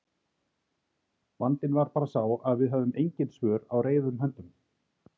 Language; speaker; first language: Icelandic; native; Icelandic